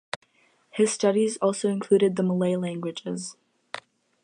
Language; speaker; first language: English; native; English